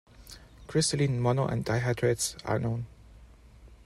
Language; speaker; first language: English; non-native, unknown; German